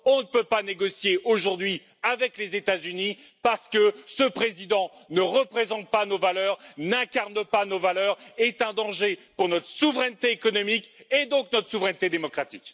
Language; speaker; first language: French; native; French